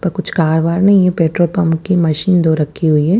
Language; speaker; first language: Hindi; non-native, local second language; Punjabi